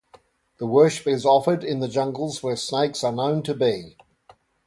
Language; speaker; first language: English; native; English